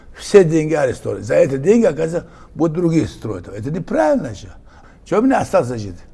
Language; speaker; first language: Russian; non-native, local second language; Uzbek